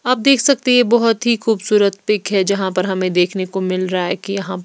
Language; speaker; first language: Hindi; non-native, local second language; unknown